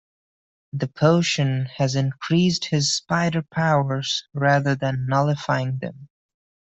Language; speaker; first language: English; non-native, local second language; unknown